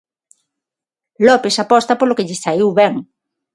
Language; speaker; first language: Galician; non-native, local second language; Spanish